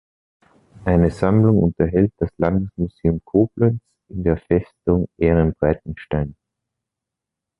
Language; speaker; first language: German; native; German